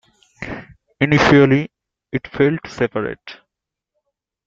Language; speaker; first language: English; non-native, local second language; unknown